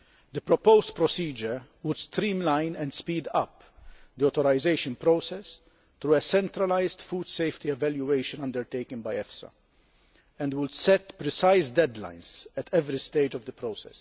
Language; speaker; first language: English; non-native, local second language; Maltese